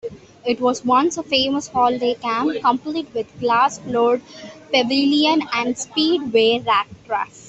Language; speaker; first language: English; non-native, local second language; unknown